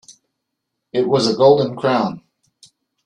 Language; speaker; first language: English; native; English